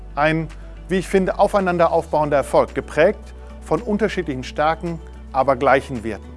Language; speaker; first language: German; native; German